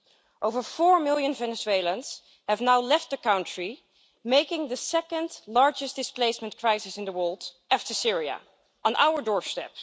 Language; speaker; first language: English; non-native, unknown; Dutch